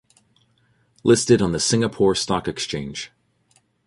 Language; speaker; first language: English; native; English